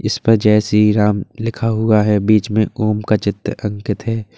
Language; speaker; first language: Hindi; native; Hindi